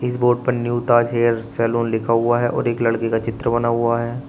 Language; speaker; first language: Hindi; native; Hindi